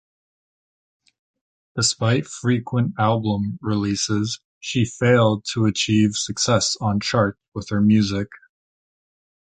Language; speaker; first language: English; native; English